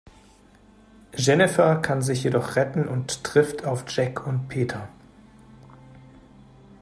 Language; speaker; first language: German; native; German